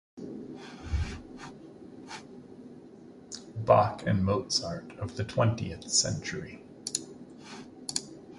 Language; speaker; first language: English; native; English